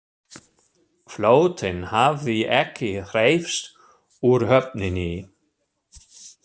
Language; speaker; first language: Icelandic; non-native, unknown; German